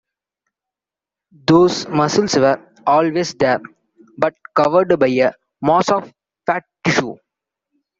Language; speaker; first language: English; non-native, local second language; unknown